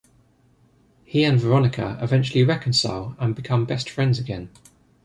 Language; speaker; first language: English; native; English